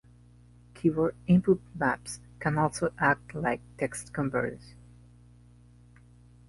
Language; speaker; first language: English; non-native, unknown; Spanish